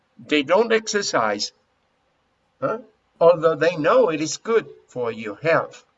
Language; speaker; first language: English; non-native, fluent; Spanish